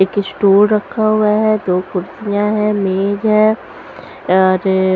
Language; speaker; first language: Hindi; non-native, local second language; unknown